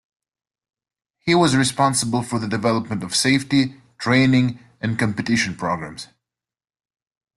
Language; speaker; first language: English; native; English